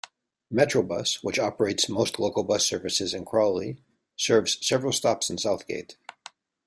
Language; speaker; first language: English; native; English